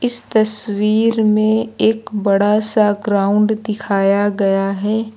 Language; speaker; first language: Hindi; native; Hindi